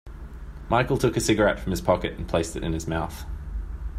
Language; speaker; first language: English; native; English